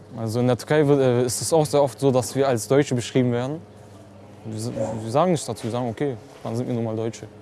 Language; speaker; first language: German; early bilingual, other home language; Turkish